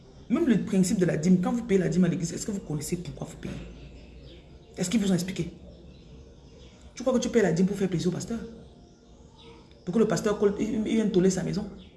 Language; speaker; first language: French; non-native, local second language; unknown